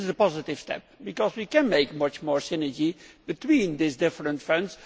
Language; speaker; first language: English; non-native, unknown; Dutch